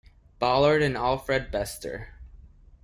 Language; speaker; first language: English; non-native, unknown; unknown